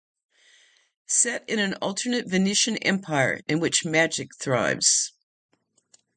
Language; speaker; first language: English; native; English